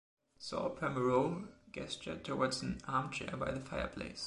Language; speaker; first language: English; non-native, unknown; German